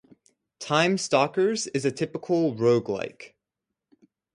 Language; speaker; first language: English; native; English